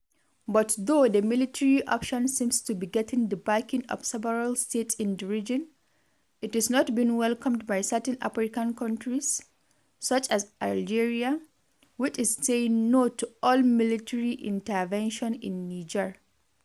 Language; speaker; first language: English; non-native, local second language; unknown